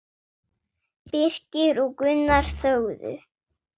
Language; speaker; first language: Icelandic; non-native, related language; Swedish